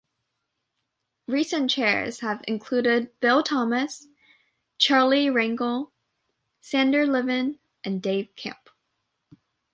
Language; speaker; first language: English; native; English